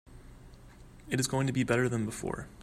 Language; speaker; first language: English; native; English